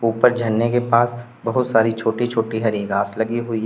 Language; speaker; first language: Hindi; native; Hindi